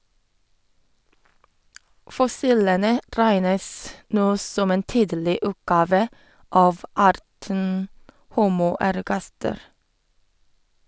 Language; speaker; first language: Norwegian; non-native, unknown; Korean